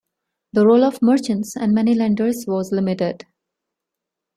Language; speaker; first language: English; non-native, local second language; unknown